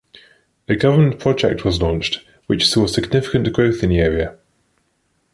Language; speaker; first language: English; native; English